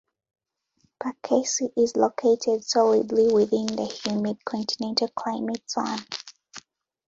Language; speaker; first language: English; non-native, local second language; Ganda